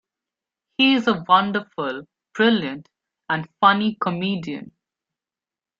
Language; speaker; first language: English; non-native, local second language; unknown